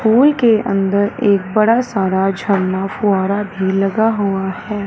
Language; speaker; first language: Hindi; non-native, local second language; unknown